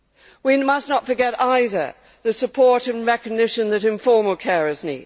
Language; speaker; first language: English; native; English